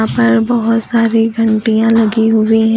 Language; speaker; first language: Hindi; native; Hindi